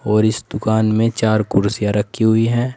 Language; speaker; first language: Hindi; native; Hindi